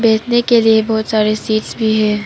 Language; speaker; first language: Hindi; non-native, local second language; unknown